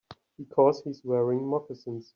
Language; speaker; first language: English; native; English